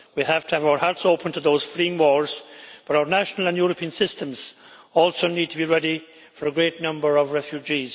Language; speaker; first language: English; native; English